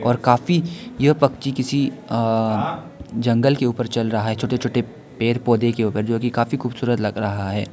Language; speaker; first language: Hindi; non-native, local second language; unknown